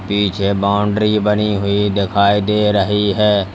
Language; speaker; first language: Hindi; native; Hindi